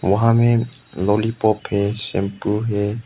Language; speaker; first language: Hindi; non-native, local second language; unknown